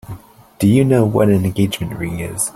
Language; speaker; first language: English; native; English